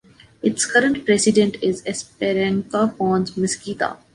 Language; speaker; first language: English; non-native, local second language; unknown